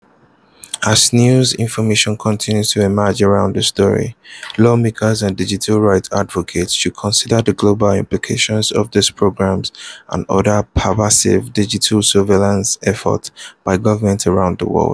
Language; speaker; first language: English; non-native, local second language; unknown